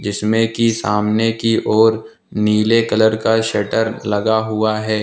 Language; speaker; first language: Hindi; native; Hindi